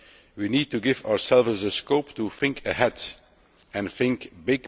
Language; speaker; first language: English; non-native, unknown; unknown